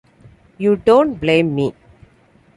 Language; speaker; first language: English; non-native, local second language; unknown